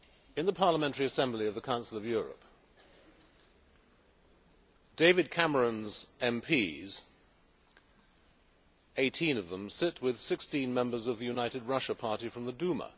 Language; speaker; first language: English; native; English